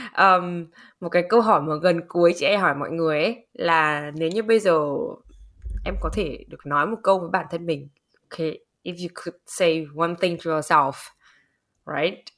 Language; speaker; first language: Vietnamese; native; Vietnamese